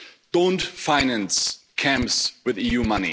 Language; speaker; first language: English; non-native, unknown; German